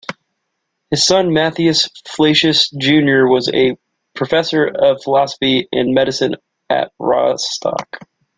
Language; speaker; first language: English; native; English